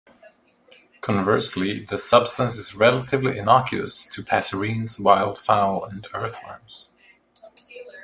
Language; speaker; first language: English; non-native, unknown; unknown